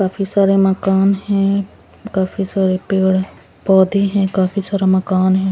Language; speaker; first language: Hindi; non-native, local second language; Punjabi